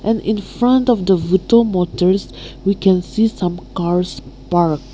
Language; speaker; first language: English; non-native, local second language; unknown